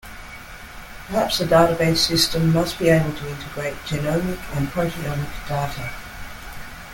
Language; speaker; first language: English; native; English